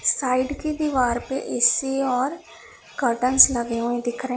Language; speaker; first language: Hindi; non-native, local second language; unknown